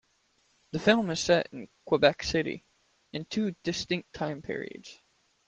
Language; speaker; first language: English; native; English